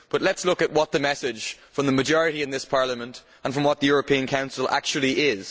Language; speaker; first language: English; native; English